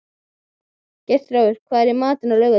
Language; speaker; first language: Icelandic; native; Icelandic